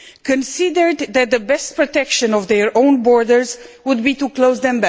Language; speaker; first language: English; non-native, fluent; Romanian